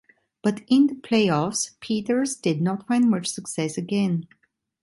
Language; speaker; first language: English; non-native, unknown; Italian